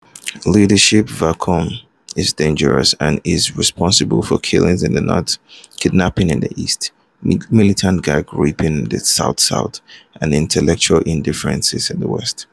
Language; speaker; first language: English; non-native, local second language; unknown